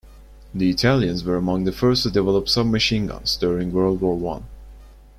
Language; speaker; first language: English; non-native, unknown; Turkish